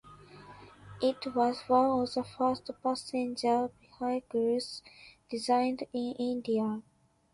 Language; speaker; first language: English; non-native, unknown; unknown